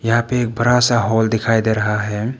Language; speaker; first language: Hindi; non-native, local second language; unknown